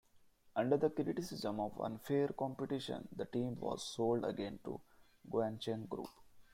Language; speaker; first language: English; non-native, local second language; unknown